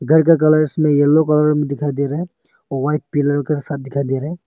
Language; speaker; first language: Hindi; non-native, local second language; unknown